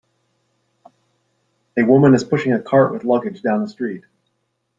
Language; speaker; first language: English; native; English